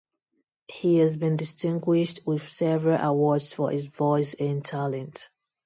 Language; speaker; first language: English; non-native, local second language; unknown